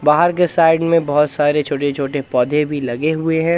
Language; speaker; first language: Hindi; native; Hindi